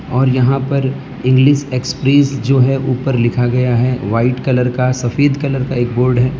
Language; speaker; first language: Hindi; non-native, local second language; Gujarati